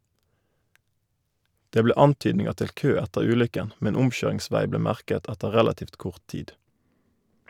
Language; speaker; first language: Norwegian; native; Norwegian